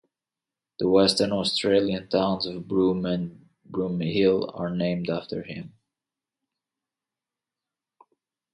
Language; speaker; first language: English; native; English